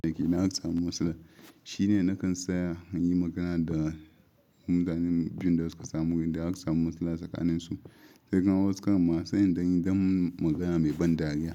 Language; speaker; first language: Hausa; non-native, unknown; Yoruba